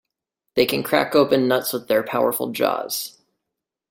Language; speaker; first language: English; native; English